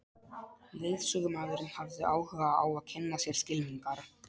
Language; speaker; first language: Icelandic; non-native, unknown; Polish